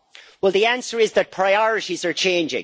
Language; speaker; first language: English; native; English